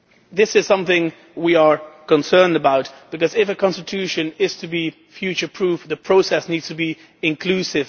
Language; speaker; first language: English; non-native, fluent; Dutch